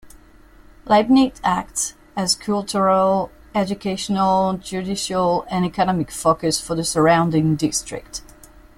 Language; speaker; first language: English; non-native, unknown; French